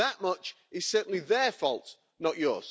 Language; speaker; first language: English; native; English